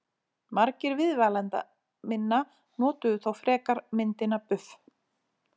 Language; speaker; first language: Icelandic; native; Icelandic